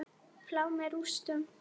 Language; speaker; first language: Icelandic; non-native, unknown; Polish